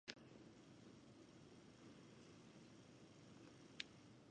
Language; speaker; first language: English; non-native, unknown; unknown